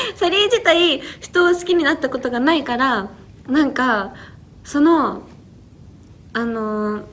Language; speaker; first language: Japanese; early bilingual, heritage; Japanese